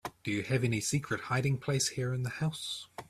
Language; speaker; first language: English; native; English